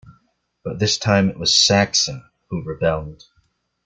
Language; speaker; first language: English; native; English